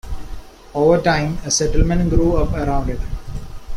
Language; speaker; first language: English; non-native, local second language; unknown